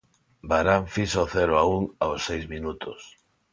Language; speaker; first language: Galician; non-native, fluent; Spanish